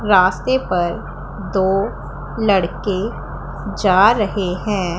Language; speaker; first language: Hindi; non-native, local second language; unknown